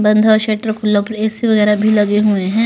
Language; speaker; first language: Hindi; native; Hindi